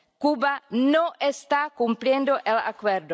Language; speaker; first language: Spanish; non-native, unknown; Czech